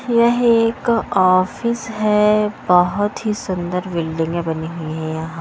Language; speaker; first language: Hindi; non-native, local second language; Punjabi